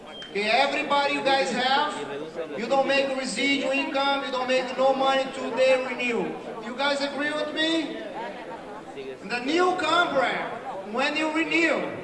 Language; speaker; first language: English; non-native, fluent; Portuguese